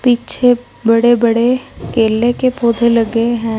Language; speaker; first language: Hindi; non-native, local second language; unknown